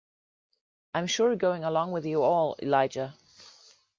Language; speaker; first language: English; non-native, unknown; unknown